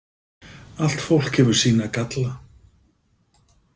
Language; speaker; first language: Icelandic; native; Icelandic